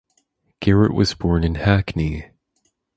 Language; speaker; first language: English; native; English